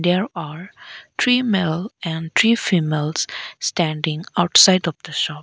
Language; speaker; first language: English; non-native, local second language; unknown